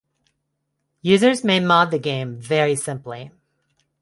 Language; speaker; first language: English; non-native, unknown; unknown